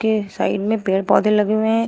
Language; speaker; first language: Hindi; native; Hindi